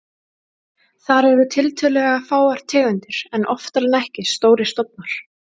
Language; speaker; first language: Icelandic; native; Icelandic